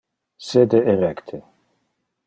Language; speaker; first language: Interlingua; non-native, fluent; Dutch